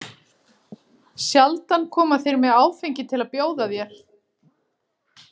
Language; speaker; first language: Icelandic; native; Icelandic